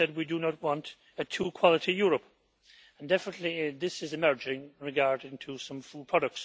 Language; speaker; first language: English; native; English